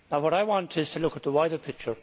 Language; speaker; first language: English; native; English